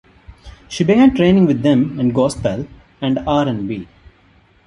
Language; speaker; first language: English; non-native, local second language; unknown